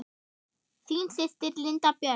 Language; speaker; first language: Icelandic; non-native, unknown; German